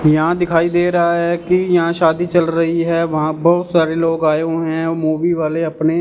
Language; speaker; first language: Hindi; non-native, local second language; Punjabi